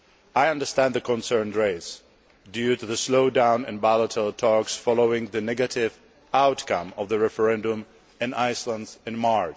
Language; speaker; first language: English; non-native, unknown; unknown